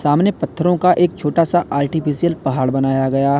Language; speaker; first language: Hindi; native; Hindi